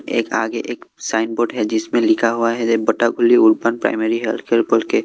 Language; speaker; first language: Hindi; non-native, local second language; Assamese